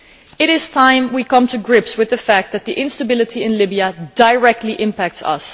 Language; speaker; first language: English; non-native, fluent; Dutch